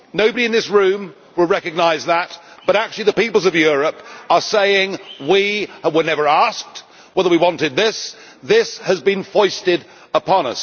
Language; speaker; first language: English; native; English